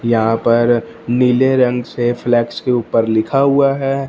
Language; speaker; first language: Hindi; non-native, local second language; Punjabi